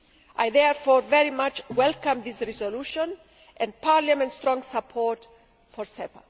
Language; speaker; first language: English; non-native, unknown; Greek